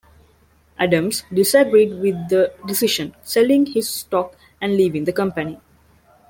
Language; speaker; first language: English; non-native, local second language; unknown